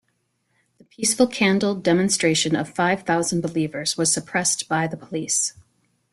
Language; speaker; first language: English; native; English